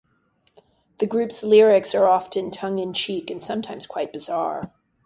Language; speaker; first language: English; native; English